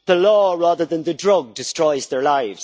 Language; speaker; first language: English; native; English